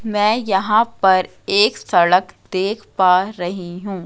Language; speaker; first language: Hindi; native; Hindi